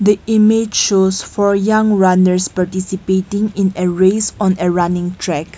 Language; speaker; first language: English; non-native, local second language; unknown